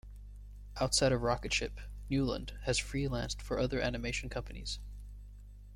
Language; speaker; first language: English; native; English